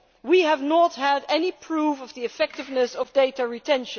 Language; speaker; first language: English; non-native, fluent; Dutch